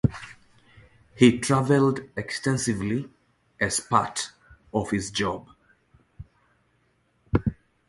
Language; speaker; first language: English; native; English